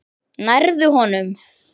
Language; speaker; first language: Icelandic; native; Icelandic